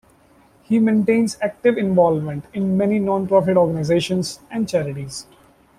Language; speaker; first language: English; non-native, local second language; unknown